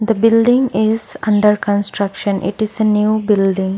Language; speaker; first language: English; non-native, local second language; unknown